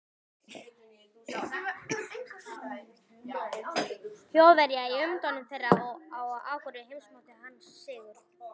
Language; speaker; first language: Icelandic; native; Icelandic